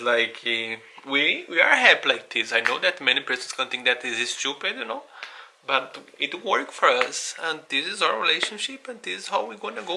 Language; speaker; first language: English; non-native, learner; Portuguese